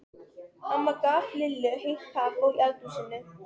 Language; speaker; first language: Icelandic; non-native, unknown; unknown